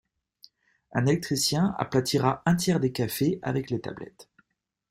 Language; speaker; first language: French; native; French